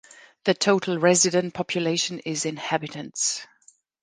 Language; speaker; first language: English; non-native, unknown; German